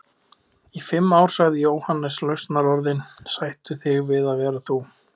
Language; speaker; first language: Icelandic; native; Icelandic